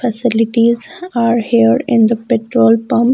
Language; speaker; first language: English; non-native, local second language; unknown